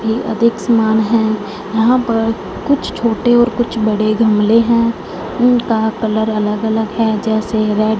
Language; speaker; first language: Hindi; non-native, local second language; Punjabi